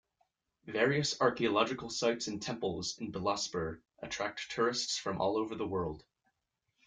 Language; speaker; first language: English; native; English